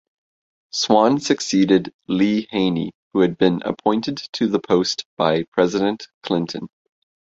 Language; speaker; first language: English; native; English